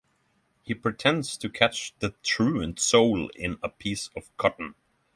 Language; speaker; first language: English; non-native, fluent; Norwegian